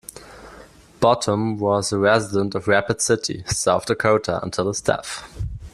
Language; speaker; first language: English; non-native, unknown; German